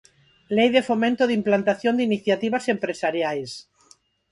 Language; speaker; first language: Galician; non-native, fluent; Spanish